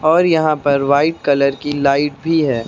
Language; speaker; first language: Hindi; native; Hindi